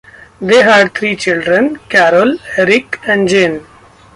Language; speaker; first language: English; non-native, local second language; Marathi